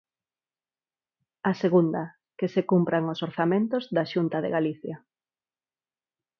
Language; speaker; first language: Galician; non-native, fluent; Spanish